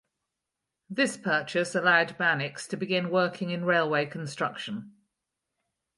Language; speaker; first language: English; native; English